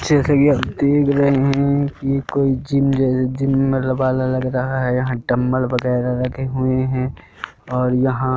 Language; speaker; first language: Hindi; native; Hindi